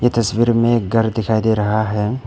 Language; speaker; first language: Hindi; non-native, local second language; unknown